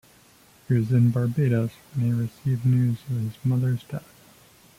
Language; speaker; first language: English; native; English